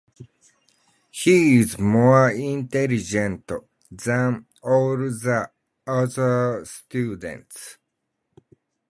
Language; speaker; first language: English; non-native, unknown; Japanese